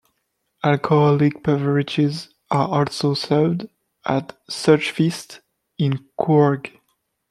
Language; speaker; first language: English; non-native, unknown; French